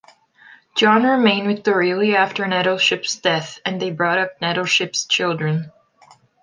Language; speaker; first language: English; non-native, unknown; Portuguese